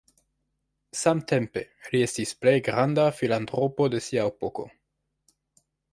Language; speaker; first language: Esperanto; non-native, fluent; French